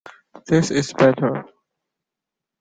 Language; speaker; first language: English; non-native, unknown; Chinese